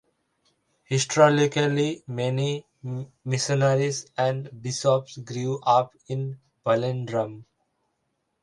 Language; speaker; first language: English; non-native, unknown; Bangla